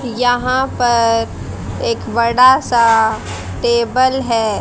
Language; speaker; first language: Hindi; native; Hindi